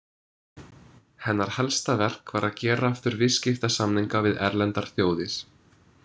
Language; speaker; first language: Icelandic; non-native, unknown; English